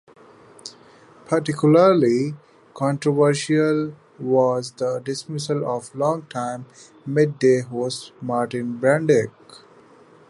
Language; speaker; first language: English; non-native, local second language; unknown